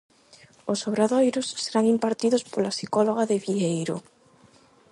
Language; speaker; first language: Galician; non-native, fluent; Spanish